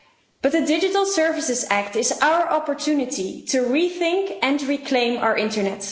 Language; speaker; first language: English; non-native, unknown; Dutch